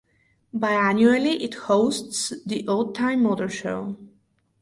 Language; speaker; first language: English; non-native, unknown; Bulgarian